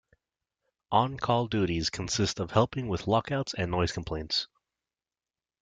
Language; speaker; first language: English; native; English